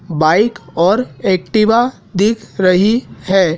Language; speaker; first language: Hindi; native; Hindi